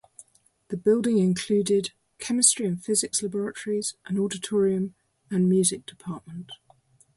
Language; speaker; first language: English; native; English